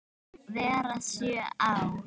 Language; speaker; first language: Icelandic; native; Icelandic